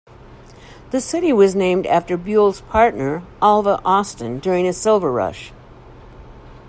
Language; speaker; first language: English; native; English